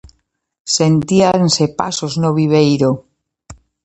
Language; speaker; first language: Galician; native; Galician